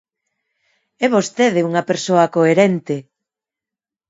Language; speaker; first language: Galician; non-native, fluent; Spanish